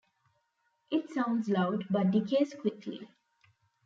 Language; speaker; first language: English; non-native, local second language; Tamil